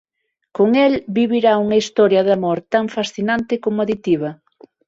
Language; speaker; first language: Galician; non-native, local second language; Spanish